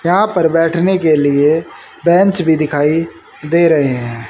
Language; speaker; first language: Hindi; native; Hindi